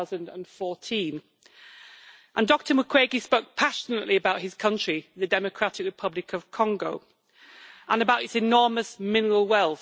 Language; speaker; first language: English; native; English